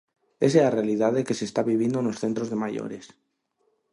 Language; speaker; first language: Galician; non-native, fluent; Spanish